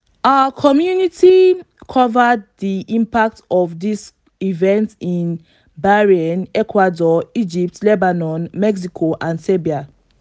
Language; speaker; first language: English; non-native, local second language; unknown